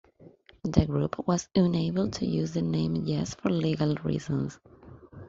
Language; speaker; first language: English; non-native, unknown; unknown